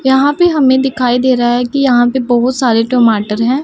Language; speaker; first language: Hindi; non-native, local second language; Punjabi